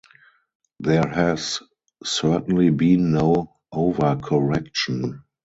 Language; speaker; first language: English; non-native, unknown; German